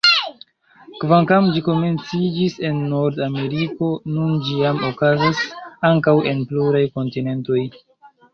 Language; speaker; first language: Esperanto; non-native, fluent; Chinese